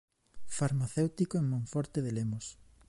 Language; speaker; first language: Galician; native; Galician